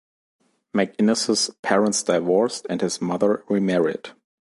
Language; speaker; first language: English; non-native, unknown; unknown